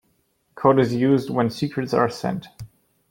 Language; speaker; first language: English; non-native, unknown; German